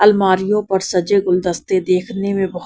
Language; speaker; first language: Hindi; non-native, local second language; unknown